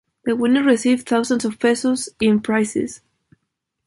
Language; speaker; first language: English; non-native, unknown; Spanish